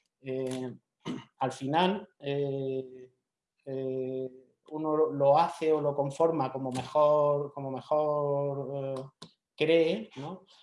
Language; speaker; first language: Spanish; native; Spanish